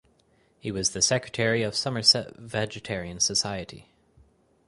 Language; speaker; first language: English; native; English